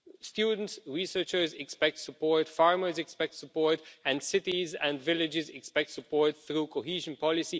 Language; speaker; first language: English; non-native, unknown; Romanian